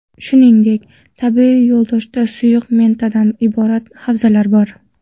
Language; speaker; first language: Uzbek; non-native, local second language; Kara-Kalpak